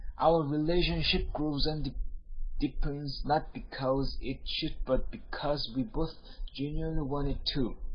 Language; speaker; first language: English; non-native, learner; Korean